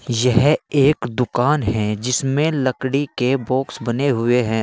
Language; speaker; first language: Hindi; native; Hindi